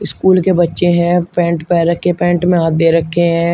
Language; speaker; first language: Hindi; native; Hindi